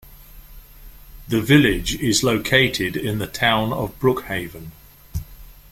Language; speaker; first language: English; native; English